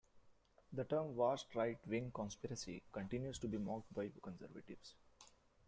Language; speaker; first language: English; non-native, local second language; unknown